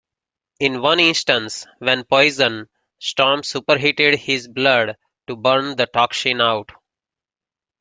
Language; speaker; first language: English; native; English